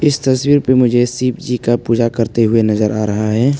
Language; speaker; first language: Hindi; non-native, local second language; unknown